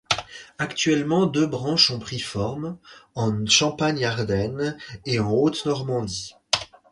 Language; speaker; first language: French; native; French